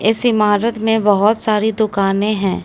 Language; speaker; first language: Hindi; native; Hindi